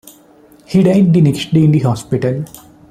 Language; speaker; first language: English; non-native, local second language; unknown